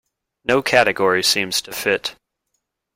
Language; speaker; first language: English; native; English